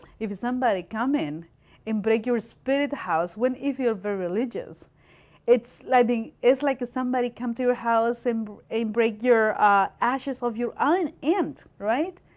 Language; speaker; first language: English; non-native, fluent; Spanish